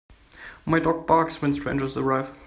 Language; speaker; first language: English; non-native, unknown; German